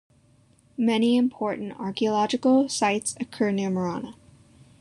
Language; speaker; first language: English; native; English